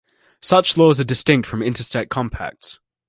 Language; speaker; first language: English; native; English